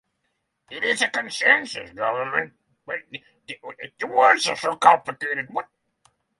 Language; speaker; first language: English; non-native, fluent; Norwegian